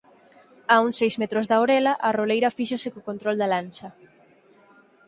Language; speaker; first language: Galician; native; Galician